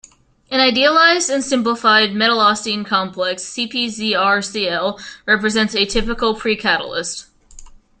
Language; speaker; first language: English; native; English